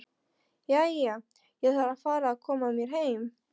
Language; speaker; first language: Icelandic; non-native, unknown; Polish